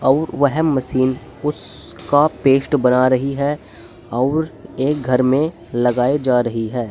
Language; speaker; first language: Hindi; native; Hindi